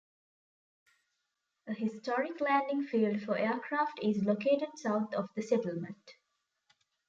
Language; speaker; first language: English; non-native, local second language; Tamil